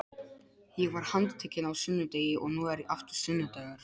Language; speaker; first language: Icelandic; non-native, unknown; Polish